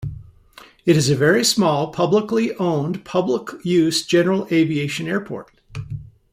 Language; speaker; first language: English; native; English